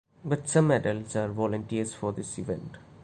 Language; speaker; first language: English; non-native, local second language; Malayalam